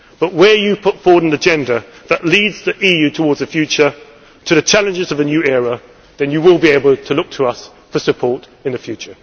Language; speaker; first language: English; native; English